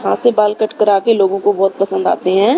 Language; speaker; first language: Hindi; native; Hindi